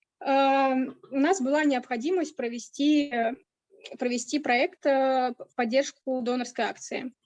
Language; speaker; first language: Russian; native; Russian